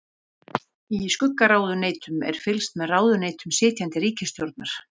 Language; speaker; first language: Icelandic; native; Icelandic